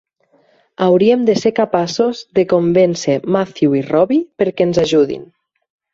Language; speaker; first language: Catalan; native; Catalan